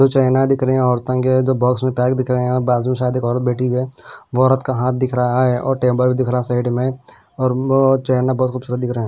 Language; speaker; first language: Hindi; non-native, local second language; Punjabi